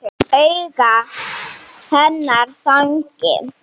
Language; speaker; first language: Icelandic; non-native, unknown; Slovenian